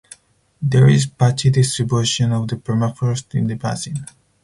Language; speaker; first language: English; non-native, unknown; Spanish